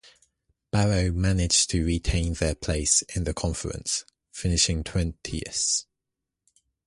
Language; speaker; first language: English; native; English